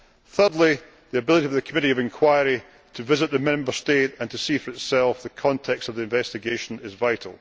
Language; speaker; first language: English; native; English